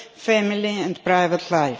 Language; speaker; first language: English; non-native, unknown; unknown